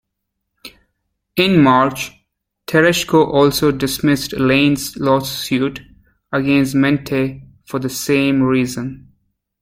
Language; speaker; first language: English; native; English